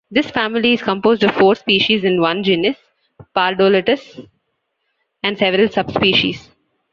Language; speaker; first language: English; non-native, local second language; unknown